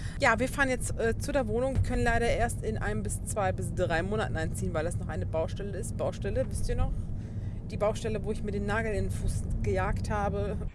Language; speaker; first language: German; early bilingual, other home language; Turkish